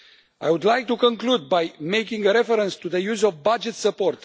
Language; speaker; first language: English; non-native, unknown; Romanian